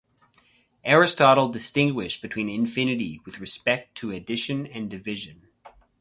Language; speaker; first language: English; native; English